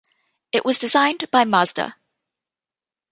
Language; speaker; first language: English; native; English